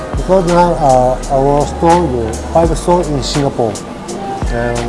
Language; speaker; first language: English; non-native, fluent; Japanese